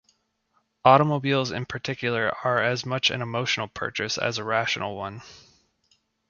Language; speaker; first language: English; native; English